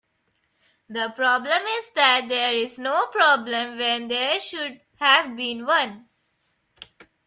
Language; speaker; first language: English; non-native, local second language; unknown